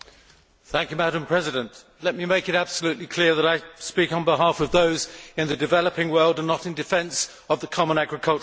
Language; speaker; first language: English; native; English